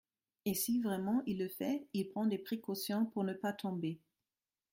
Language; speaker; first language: French; non-native, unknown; German